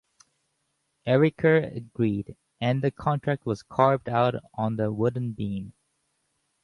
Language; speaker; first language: English; native; English